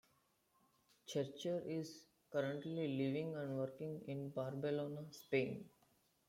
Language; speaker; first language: English; non-native, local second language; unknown